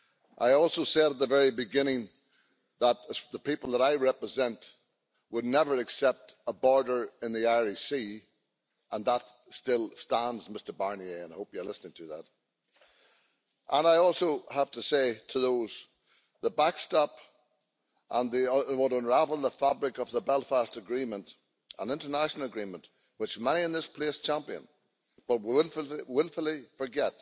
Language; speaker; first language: English; native; English